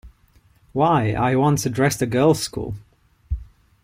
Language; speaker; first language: English; non-native, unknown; Ligurian